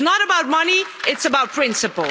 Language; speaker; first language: English; non-native, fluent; Dutch